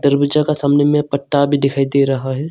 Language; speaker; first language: Hindi; non-native, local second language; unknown